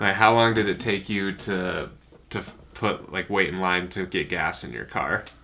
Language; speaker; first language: English; native; English